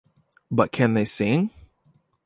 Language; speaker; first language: English; native; English